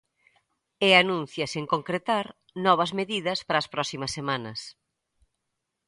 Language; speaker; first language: Galician; native; Galician